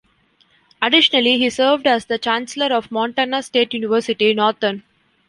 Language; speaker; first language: English; non-native, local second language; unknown